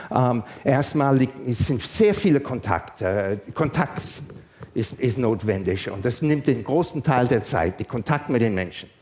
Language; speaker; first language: German; non-native, fluent; English